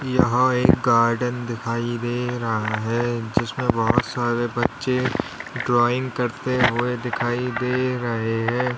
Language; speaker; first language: Hindi; native; Hindi